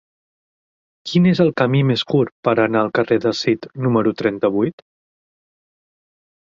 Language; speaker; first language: Catalan; native; Catalan